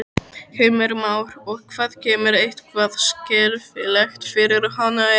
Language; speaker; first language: Icelandic; native; Icelandic